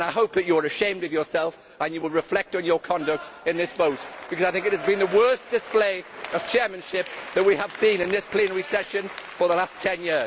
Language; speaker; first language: English; native; English